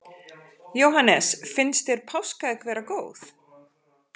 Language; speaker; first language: Icelandic; native; Icelandic